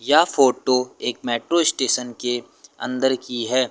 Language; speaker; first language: Hindi; native; Hindi